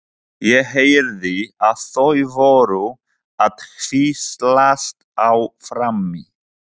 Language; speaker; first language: Icelandic; non-native, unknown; Polish